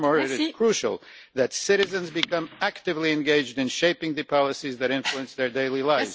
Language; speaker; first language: English; non-native, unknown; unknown